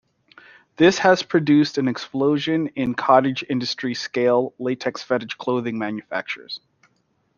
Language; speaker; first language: English; native; English